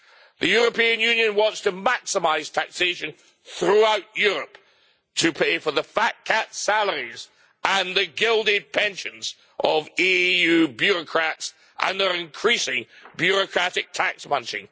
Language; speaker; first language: English; native; English